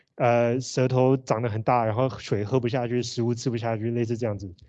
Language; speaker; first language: Chinese; native; Chinese